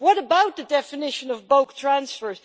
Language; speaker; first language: English; non-native, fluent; Dutch